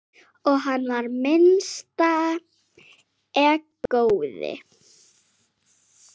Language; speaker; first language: Icelandic; native; Icelandic